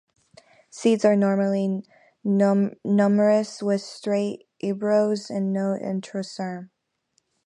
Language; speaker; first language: English; native; English